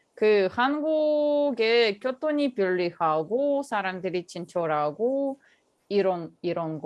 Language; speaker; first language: Korean; non-native, learner; Russian